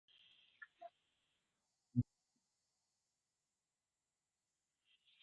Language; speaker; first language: English; native; English